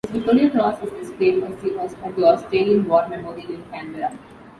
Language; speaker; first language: English; non-native, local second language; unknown